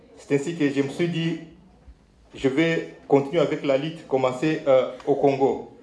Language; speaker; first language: French; non-native, local second language; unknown